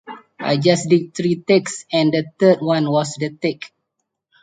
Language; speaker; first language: English; non-native, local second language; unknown